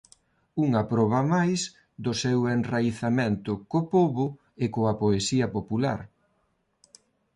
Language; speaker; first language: Galician; non-native, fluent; Spanish